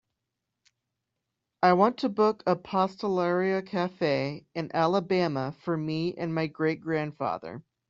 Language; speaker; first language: English; native; English